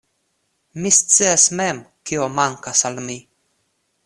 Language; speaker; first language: Esperanto; non-native, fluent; Russian